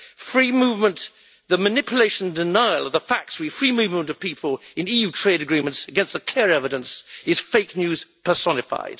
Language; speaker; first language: English; native; English